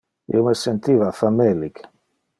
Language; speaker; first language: Interlingua; non-native, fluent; Dutch